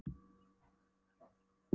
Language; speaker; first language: Icelandic; non-native, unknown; Polish